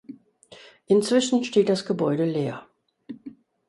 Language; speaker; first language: German; non-native, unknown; English